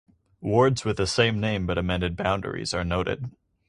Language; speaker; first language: English; native; English